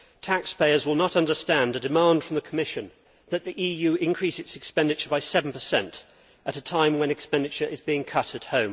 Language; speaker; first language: English; native; English